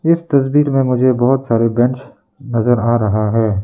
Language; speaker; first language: Hindi; early bilingual, other home language; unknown